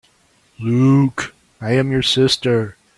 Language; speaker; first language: English; native; English